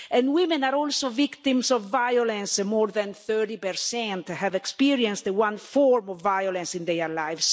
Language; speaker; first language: English; non-native, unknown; Italian